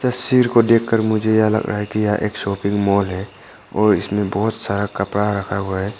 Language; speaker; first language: Hindi; non-native, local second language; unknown